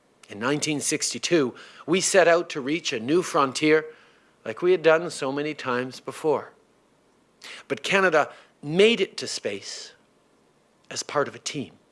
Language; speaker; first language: English; early bilingual, other home language; French